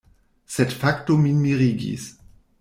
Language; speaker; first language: Esperanto; non-native, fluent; German